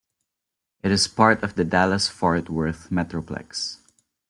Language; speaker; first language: English; non-native, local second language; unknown